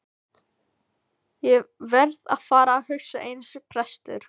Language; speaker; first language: Icelandic; non-native, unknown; Filipino